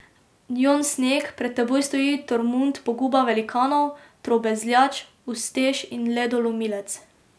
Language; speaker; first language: Slovenian; native; Slovenian